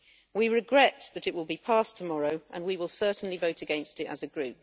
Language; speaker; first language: English; native; English